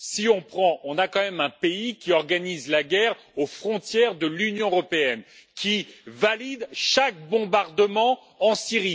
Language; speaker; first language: French; native; French